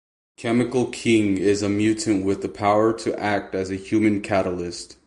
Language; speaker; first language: English; native; English